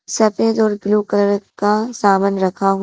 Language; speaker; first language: Hindi; native; Hindi